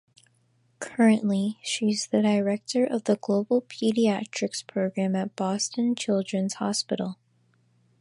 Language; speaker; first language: English; native; English